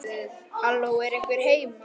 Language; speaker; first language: Icelandic; native; Icelandic